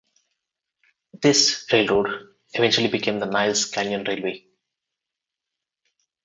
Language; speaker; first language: English; non-native, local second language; Telugu